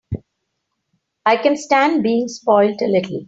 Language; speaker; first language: English; non-native, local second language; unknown